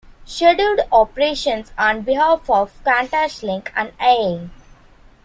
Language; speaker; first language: English; non-native, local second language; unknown